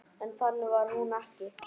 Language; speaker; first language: Icelandic; native; Icelandic